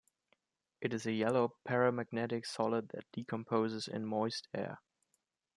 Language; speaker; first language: English; non-native, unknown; German